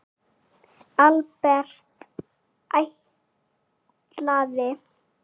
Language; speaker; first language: Icelandic; native; Icelandic